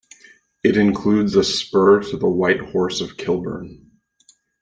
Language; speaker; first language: English; native; English